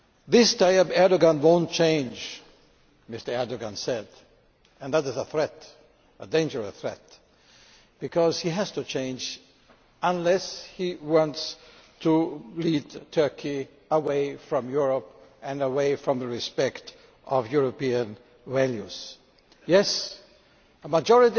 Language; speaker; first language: English; non-native, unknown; German